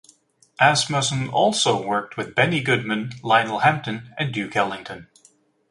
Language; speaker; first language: English; native; English